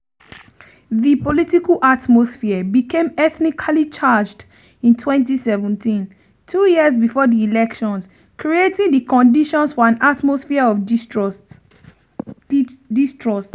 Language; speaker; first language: English; non-native, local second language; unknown